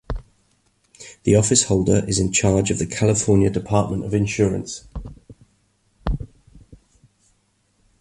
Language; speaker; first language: English; native; English